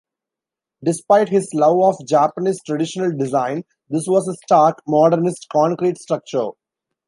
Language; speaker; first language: English; non-native, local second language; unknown